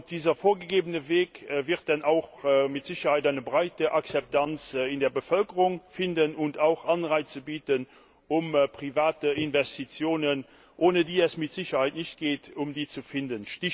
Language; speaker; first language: German; non-native, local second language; Luxembourgish